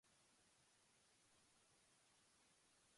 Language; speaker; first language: English; non-native, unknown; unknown